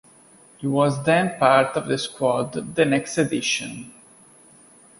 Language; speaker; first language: English; non-native, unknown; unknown